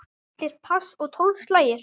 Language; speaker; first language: Icelandic; native; Icelandic